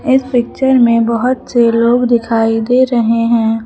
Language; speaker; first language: Hindi; native; Hindi